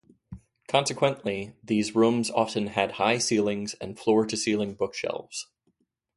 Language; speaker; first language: English; native; English